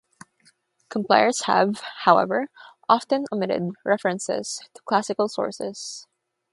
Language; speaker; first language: English; non-native, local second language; Filipino